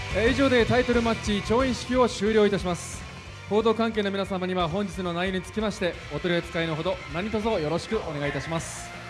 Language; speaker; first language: Japanese; native; Japanese